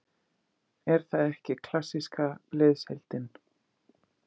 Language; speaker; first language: Icelandic; native; Icelandic